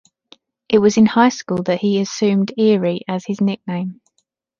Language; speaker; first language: English; native; English